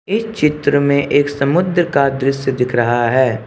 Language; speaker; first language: Hindi; non-native, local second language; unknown